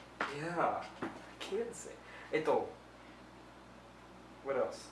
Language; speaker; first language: English; native; English